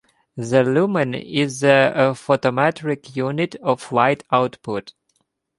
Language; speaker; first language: English; non-native, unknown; Ukrainian